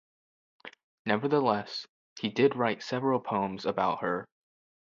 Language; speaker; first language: English; native; English